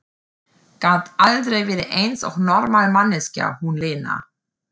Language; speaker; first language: Icelandic; non-native, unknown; German